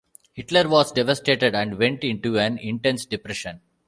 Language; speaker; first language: English; non-native, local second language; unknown